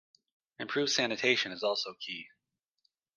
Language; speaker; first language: English; native; English